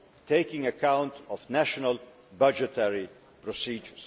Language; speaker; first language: English; non-native, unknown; Dutch